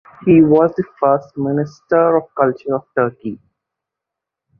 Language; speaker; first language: English; non-native, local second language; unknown